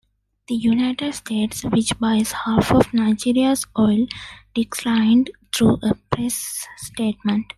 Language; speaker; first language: English; non-native, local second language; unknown